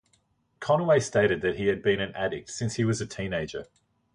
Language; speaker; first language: English; native; English